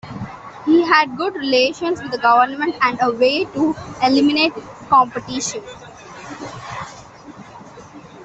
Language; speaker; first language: English; non-native, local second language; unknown